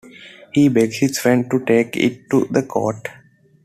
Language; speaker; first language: English; non-native, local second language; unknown